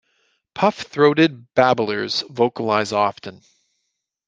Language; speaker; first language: English; native; English